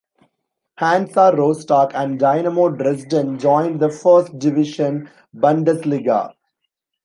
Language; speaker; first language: English; non-native, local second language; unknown